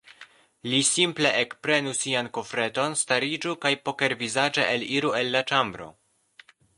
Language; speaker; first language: Esperanto; non-native, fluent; Polish